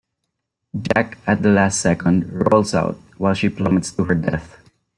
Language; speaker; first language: English; non-native, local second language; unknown